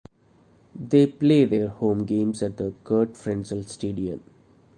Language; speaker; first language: English; non-native, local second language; Malayalam